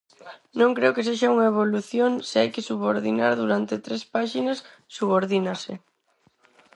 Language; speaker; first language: Galician; non-native, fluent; Spanish